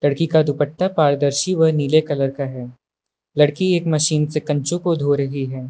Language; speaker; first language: Hindi; native; Hindi